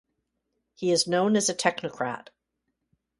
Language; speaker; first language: English; native; English